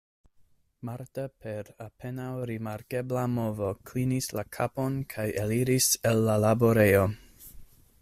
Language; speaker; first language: Esperanto; non-native, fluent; English